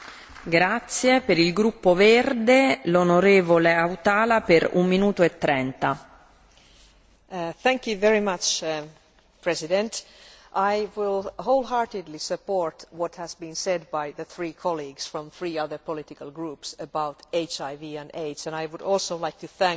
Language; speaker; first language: English; non-native, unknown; Finnish